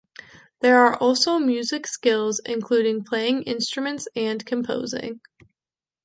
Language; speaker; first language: English; native; English